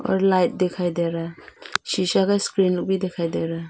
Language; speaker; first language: Hindi; non-native, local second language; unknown